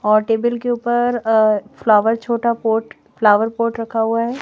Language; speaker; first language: Hindi; native; Hindi